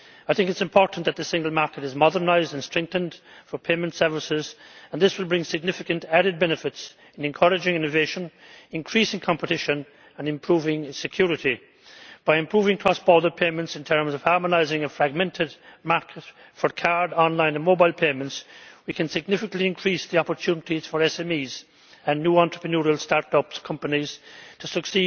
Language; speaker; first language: English; native; English